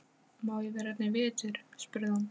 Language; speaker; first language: Icelandic; non-native, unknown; Polish